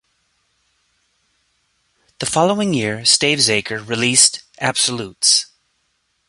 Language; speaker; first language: English; native; English